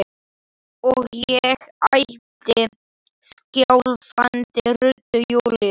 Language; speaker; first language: Icelandic; non-native, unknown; Slovak